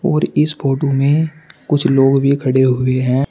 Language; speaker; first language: Hindi; native; Hindi